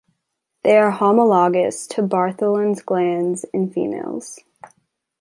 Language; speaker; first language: English; native; English